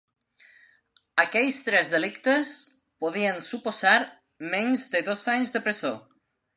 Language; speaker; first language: Catalan; non-native, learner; Spanish